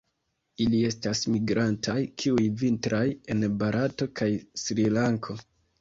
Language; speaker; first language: Esperanto; non-native, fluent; Kinyarwanda